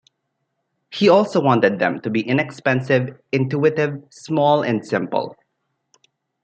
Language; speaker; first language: English; non-native, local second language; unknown